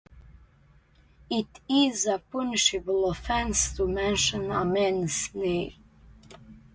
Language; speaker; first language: English; non-native, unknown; Serbian